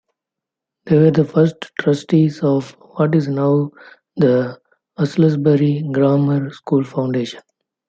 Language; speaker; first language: English; non-native, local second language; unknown